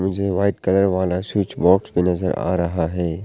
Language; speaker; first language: Hindi; non-native, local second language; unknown